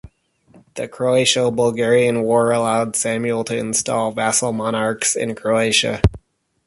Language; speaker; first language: English; native; English